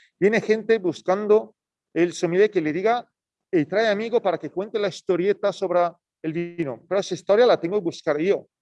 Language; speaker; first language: Spanish; non-native, fluent; Italian